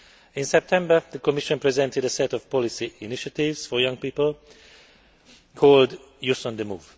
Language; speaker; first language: English; non-native, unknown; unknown